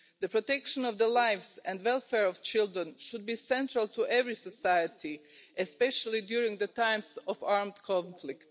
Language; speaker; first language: English; non-native, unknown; Croatian